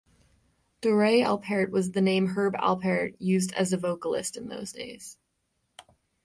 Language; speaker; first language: English; native; English